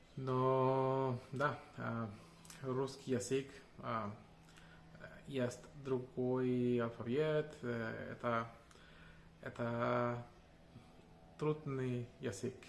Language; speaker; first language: Russian; non-native, learner; Spanish